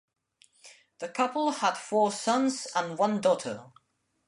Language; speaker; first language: English; non-native, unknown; Spanish